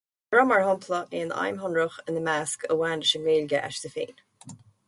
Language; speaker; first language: Irish; native; Irish